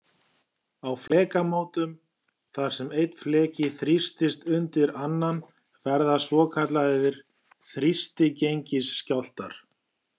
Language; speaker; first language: Icelandic; native; Icelandic